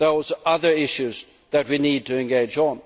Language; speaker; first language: English; non-native, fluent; Swedish